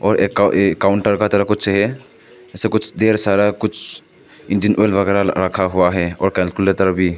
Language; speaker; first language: Hindi; non-native, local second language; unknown